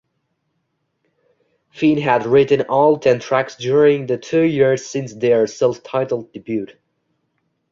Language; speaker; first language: English; non-native, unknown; Uzbek